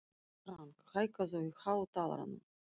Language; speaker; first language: Icelandic; non-native, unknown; Russian